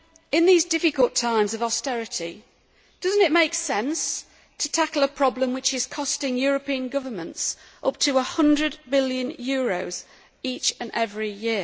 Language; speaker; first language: English; native; English